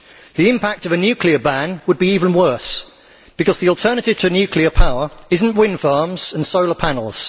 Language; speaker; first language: English; native; English